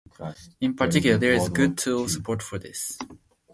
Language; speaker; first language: English; non-native, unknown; Japanese